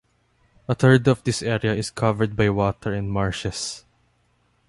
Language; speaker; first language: English; non-native, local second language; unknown